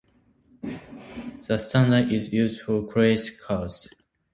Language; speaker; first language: English; non-native, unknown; Japanese